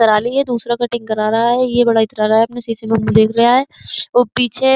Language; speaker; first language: Hindi; native; Hindi